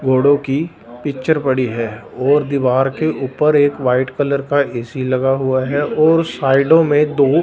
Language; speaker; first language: Hindi; non-native, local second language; Punjabi